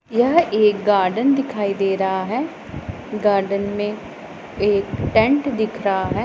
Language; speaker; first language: Hindi; non-native, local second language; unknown